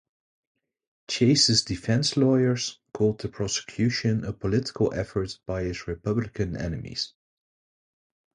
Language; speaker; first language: English; non-native, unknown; Dutch